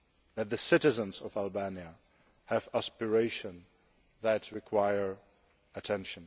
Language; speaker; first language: English; non-native, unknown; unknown